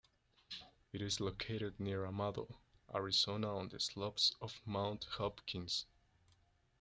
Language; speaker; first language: English; non-native, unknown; Spanish